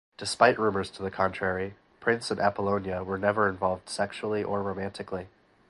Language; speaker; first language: English; native; English